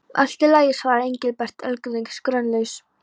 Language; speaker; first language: Icelandic; non-native, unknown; Polish